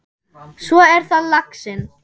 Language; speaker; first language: Icelandic; non-native, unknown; German